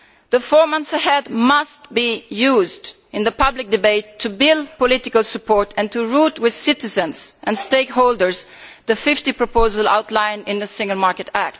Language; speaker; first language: English; non-native, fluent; Italian